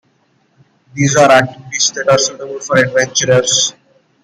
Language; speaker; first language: English; non-native, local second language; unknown